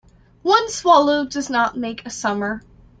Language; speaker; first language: English; native; English